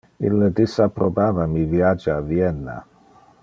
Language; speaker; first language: Interlingua; non-native, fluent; Dutch